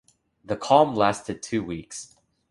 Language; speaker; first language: English; native; English